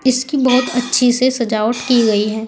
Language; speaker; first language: Hindi; native; Hindi